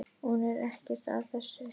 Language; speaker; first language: Icelandic; native; Icelandic